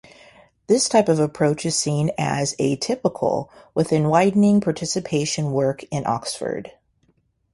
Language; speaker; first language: English; native; English